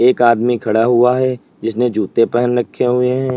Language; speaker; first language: Hindi; native; Hindi